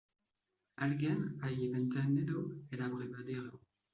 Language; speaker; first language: Spanish; non-native, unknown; French